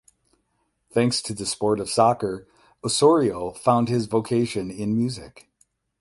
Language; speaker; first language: English; native; English